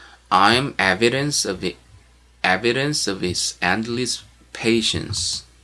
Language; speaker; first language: English; non-native, fluent; Korean